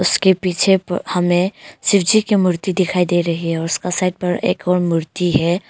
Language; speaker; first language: Hindi; non-native, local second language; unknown